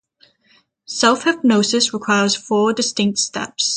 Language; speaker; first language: English; native; English